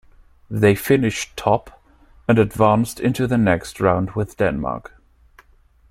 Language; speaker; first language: English; non-native, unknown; German